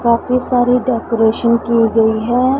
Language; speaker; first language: Hindi; non-native, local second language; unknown